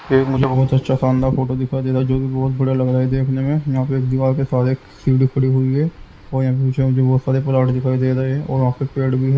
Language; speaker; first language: Hindi; native; Hindi